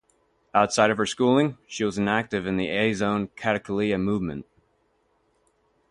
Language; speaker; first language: English; native; English